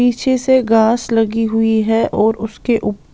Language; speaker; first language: Hindi; non-native, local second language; Punjabi